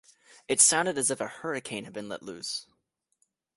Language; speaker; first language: English; native; English